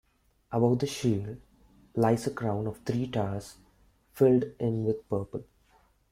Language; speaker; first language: English; non-native, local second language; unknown